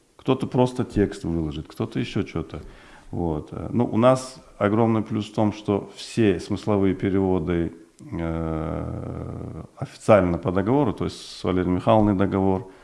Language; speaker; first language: Russian; non-native, local second language; Uzbek